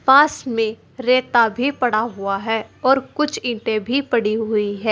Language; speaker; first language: Hindi; native; Hindi